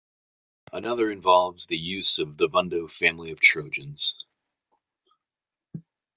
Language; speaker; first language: English; native; English